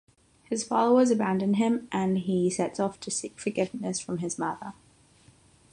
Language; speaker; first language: English; non-native, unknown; Catalan